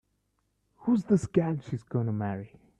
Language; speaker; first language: English; non-native, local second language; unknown